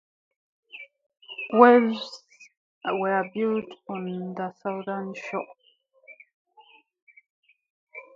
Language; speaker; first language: English; native; English